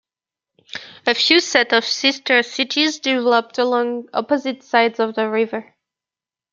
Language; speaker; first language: English; native; English